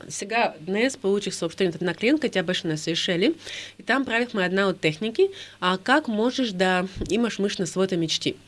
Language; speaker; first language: Bulgarian; non-native, fluent; Russian